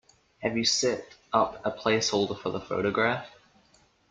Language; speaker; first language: English; native; English